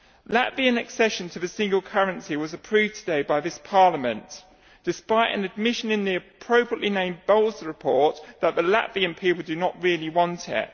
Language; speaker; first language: English; native; English